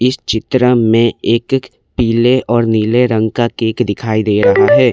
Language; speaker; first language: Hindi; non-native, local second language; Assamese